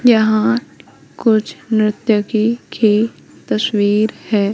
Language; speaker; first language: Hindi; native; Hindi